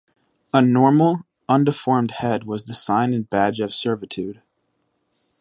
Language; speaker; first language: English; native; English